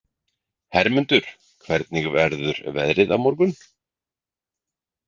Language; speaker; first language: Icelandic; native; Icelandic